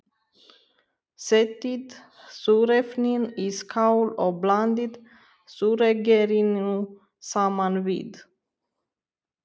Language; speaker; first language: Icelandic; non-native, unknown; Romanian